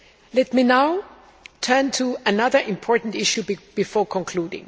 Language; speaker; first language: English; non-native, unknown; German